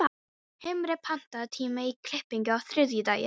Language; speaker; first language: Icelandic; non-native, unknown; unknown